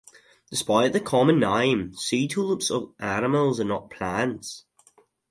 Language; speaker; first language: English; native; English